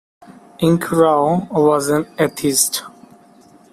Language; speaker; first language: English; non-native, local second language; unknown